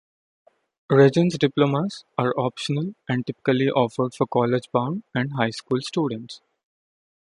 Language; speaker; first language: English; non-native, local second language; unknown